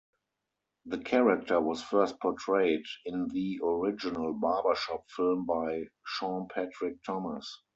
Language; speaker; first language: English; non-native, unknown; German